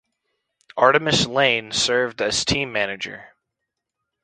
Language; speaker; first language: English; native; English